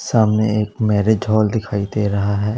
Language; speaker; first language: Hindi; non-native, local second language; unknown